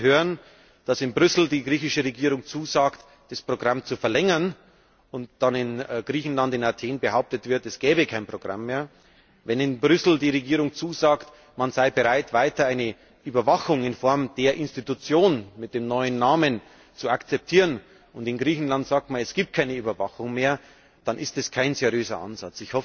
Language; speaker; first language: German; native; German